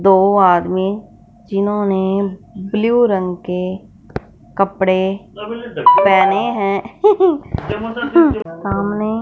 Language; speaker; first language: Hindi; non-native, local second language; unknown